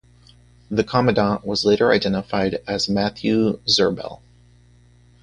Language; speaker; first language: English; native; English